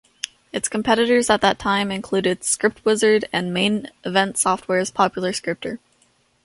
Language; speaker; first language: English; native; English